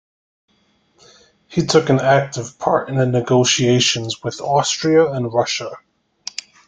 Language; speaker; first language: English; native; English